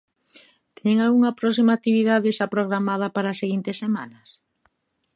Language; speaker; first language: Galician; native; Galician